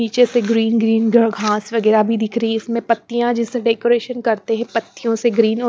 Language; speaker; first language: Hindi; non-native, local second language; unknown